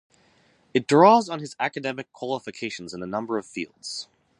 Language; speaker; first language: English; native; English